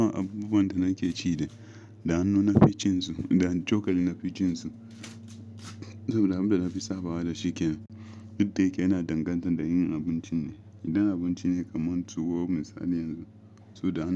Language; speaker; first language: Hausa; non-native, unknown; Yoruba